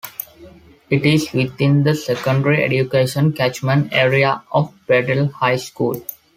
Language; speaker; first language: English; non-native, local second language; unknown